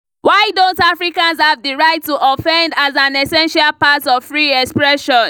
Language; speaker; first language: English; non-native, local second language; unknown